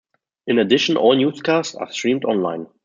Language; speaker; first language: English; non-native, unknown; German